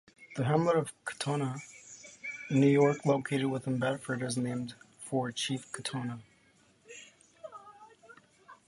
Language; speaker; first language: English; non-native, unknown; Turkish